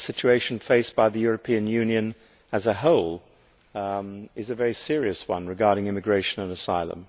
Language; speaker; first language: English; native; English